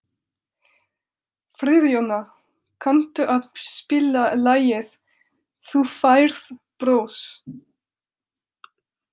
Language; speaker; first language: Icelandic; non-native, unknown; French